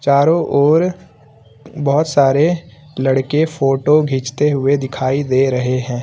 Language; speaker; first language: Hindi; native; Hindi